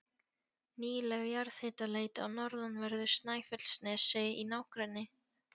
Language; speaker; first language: Icelandic; non-native, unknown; Polish